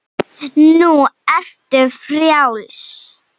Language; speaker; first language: Icelandic; non-native, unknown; Slovenian